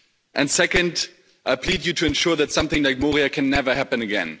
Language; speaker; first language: English; non-native, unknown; German